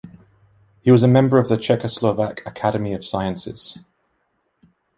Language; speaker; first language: English; native; English